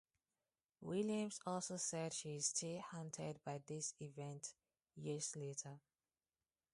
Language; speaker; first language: English; non-native, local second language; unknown